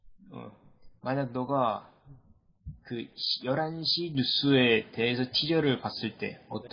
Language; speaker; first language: Korean; native; Korean